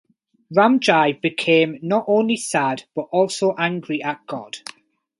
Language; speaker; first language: English; native; English